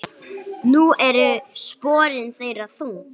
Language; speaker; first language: Icelandic; non-native, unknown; English